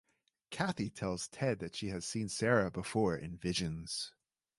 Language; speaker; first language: English; native; English